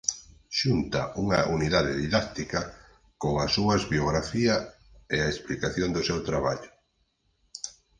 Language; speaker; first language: Galician; native; Galician